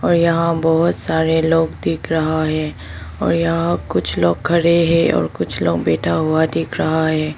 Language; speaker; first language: Hindi; non-native, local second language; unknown